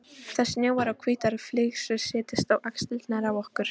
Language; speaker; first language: Icelandic; non-native, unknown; Polish